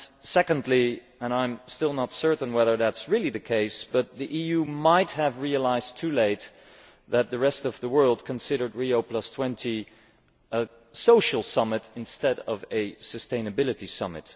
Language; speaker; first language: English; non-native, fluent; Dutch